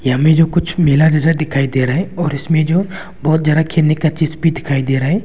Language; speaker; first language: Hindi; non-native, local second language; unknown